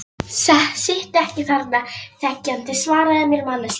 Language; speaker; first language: Icelandic; non-native, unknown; Polish